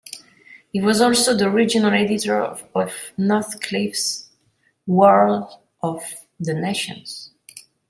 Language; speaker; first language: English; non-native, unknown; French